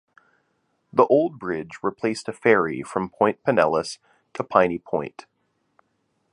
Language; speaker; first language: English; native; English